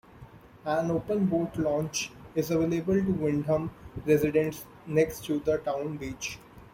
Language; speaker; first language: English; non-native, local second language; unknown